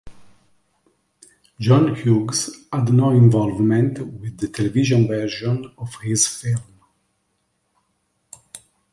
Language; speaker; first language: English; native; English